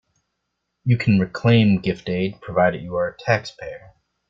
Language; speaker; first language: English; native; English